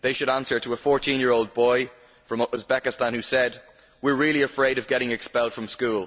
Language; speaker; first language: English; native; English